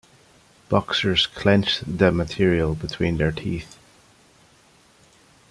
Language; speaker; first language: English; native; English